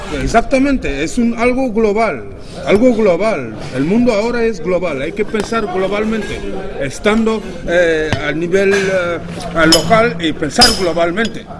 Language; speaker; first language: Spanish; non-native, fluent; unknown